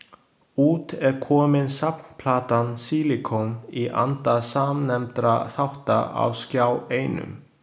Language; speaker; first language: Icelandic; non-native, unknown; Chinese